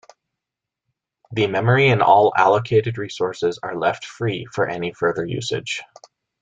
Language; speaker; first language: English; native; English